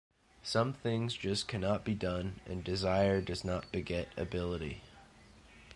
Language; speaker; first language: English; native; English